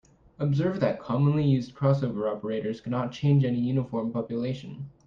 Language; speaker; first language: English; native; English